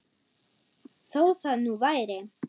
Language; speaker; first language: Icelandic; non-native, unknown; German